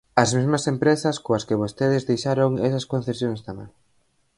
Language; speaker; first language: Galician; native; Galician